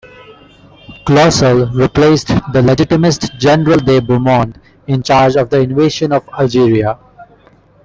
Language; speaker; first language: English; non-native, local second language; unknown